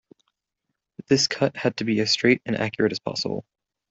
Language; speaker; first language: English; non-native, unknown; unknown